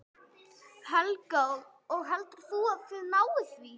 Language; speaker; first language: Icelandic; non-native, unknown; English